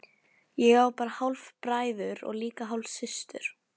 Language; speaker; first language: Icelandic; non-native, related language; Norwegian